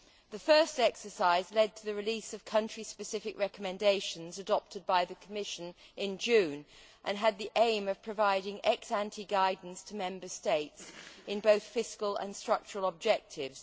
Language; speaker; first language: English; native; English